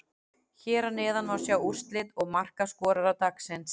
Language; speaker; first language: Icelandic; native; Icelandic